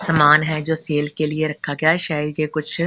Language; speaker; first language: Hindi; non-native, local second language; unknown